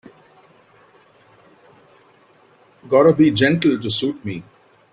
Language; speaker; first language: English; non-native, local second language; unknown